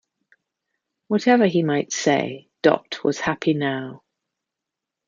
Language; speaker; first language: English; native; English